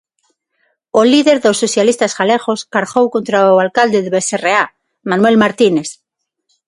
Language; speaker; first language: Galician; non-native, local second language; Spanish